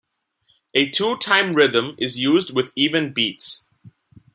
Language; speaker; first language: English; non-native, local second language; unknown